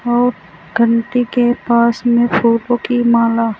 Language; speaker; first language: Hindi; native; Hindi